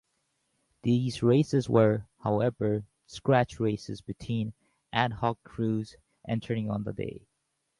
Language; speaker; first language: English; native; English